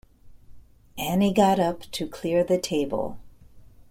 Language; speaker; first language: English; native; English